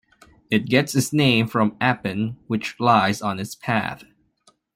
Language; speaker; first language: English; non-native, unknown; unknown